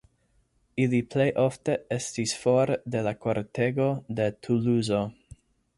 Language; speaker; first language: Esperanto; non-native, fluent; English